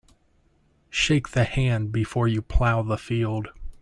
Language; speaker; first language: English; native; English